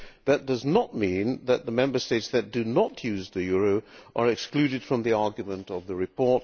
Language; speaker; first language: English; non-native, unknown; Hungarian